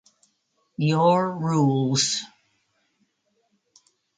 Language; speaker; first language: English; native; English